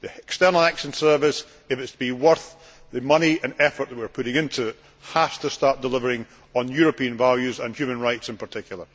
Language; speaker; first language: English; native; English